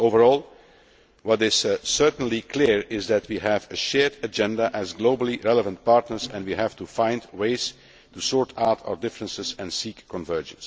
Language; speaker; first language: English; non-native, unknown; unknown